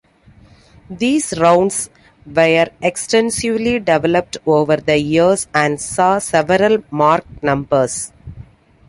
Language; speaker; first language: English; non-native, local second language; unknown